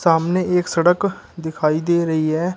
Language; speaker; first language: Hindi; native; Hindi